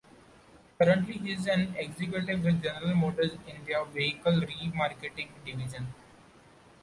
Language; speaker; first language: English; non-native, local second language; Marathi